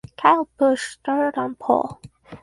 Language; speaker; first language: English; native; English